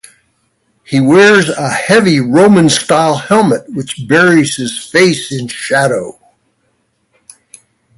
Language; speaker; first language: English; native; English